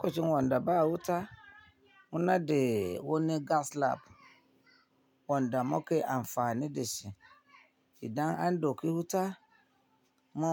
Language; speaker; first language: Hausa; non-native, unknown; Yoruba